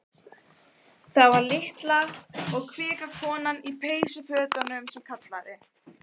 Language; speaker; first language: Icelandic; native; Icelandic